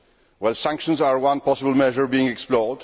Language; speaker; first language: English; non-native, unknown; Polish